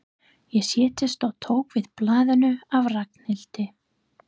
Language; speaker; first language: Icelandic; non-native, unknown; English